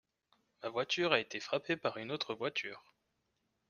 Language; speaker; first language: French; native; French